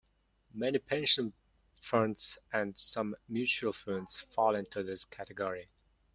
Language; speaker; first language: English; non-native, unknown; Mongolian